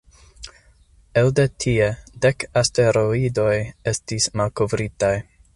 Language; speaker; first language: Esperanto; non-native, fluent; English